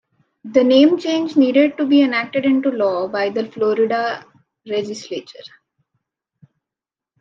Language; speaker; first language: English; non-native, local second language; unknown